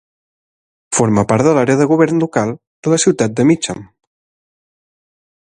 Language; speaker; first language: Catalan; native; Catalan